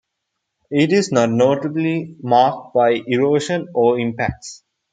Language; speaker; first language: English; non-native, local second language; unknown